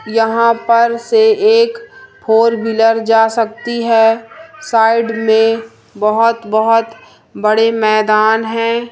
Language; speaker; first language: Hindi; native; Hindi